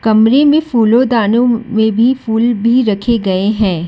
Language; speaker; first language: Hindi; non-native, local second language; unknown